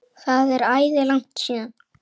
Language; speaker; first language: Icelandic; native; Icelandic